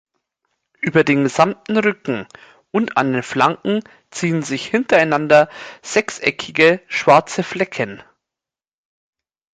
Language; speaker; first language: German; native; German